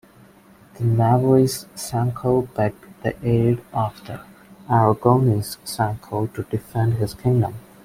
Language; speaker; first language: English; non-native, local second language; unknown